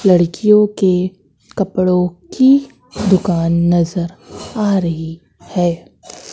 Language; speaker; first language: Hindi; native; Hindi